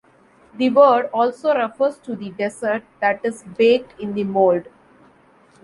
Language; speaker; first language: English; non-native, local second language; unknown